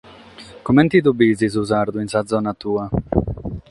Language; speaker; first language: Sardinian; non-native, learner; Catalan